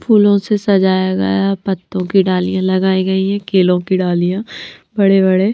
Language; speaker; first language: Hindi; non-native, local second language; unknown